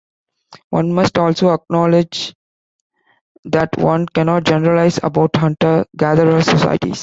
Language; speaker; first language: English; non-native, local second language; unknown